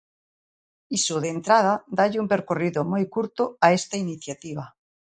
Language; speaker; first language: Galician; native; Galician